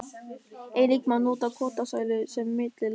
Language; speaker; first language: Icelandic; non-native, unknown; German